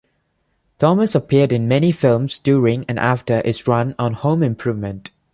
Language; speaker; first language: English; non-native, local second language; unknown